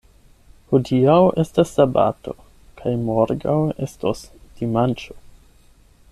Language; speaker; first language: Esperanto; non-native, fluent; German